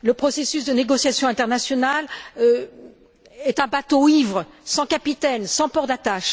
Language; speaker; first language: French; native; French